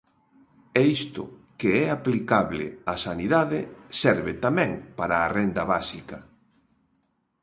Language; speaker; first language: Galician; native; Galician